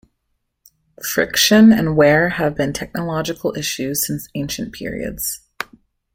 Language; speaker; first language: English; native; English